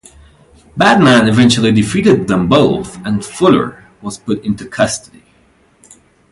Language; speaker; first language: English; non-native, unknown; Persian